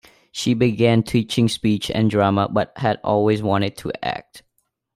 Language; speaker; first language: English; non-native, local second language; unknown